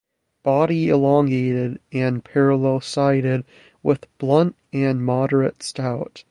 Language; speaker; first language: English; native; English